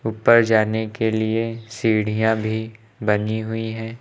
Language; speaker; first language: Hindi; native; Hindi